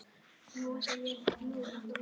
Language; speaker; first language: Icelandic; non-native, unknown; Polish